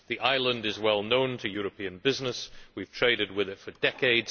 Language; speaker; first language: English; native; English